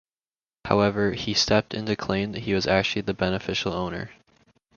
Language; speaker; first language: English; native; English